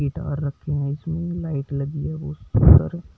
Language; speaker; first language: Hindi; native; Hindi